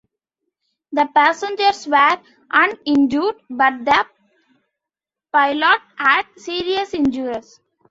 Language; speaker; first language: English; non-native, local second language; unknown